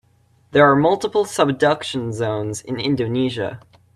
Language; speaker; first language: English; native; English